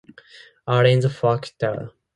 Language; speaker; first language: English; non-native, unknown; Japanese